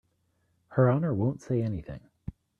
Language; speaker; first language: English; native; English